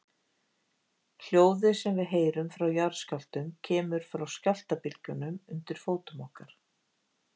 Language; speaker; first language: Icelandic; native; Icelandic